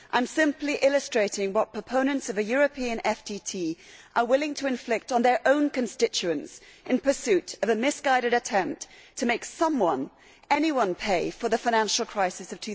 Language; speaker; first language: English; native; English